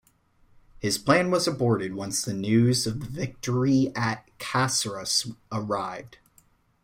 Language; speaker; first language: English; native; English